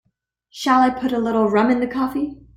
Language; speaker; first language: English; native; English